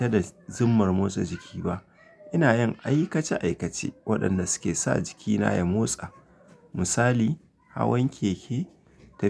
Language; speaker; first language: Hausa; native; Hausa